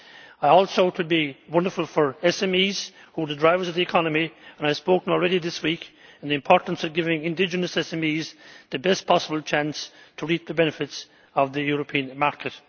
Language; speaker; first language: English; native; English